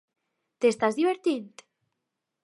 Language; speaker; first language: Catalan; non-native, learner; Spanish